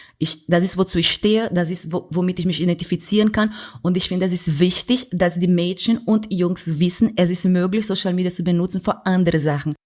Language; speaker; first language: German; non-native, fluent; Portuguese